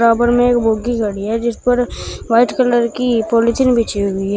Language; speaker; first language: Hindi; native; Hindi